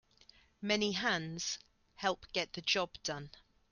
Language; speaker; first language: English; native; English